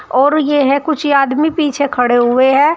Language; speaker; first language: Hindi; native; Hindi